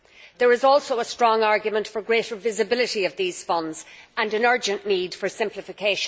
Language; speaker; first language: English; native; English